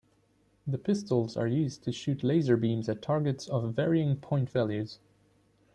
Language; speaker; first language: English; non-native, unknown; German